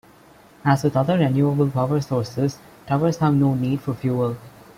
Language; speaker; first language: English; non-native, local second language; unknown